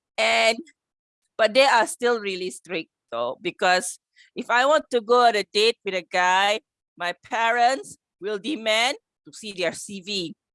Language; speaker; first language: English; non-native, local second language; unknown